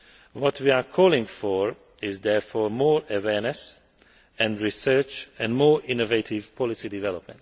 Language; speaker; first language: English; non-native, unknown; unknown